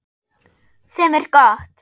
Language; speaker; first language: Icelandic; non-native, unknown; German